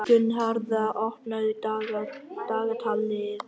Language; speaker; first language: Icelandic; non-native, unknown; Vietnamese